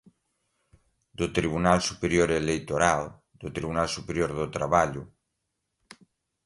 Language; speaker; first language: Portuguese; non-native, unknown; Galician